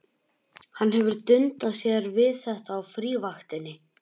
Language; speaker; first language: Icelandic; native; Icelandic